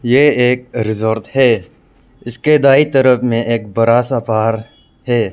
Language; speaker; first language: Hindi; non-native, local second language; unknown